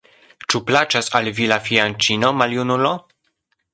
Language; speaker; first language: Esperanto; non-native, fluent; Polish